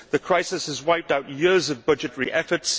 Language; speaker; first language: English; native; English